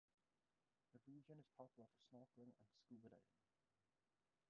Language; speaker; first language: English; native; English